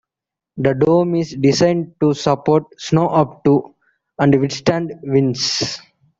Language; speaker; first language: English; non-native, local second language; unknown